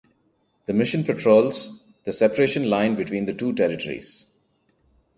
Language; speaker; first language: English; non-native, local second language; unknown